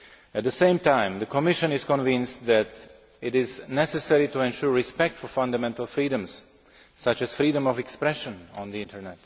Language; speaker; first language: English; non-native, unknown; Slovak